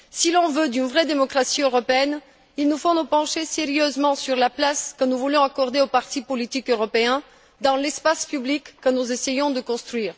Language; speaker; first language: French; non-native, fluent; Bulgarian